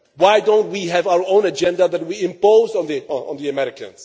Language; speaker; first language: English; non-native, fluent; Czech